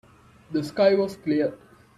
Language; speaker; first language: English; non-native, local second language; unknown